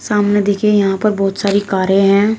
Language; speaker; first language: Hindi; native; Hindi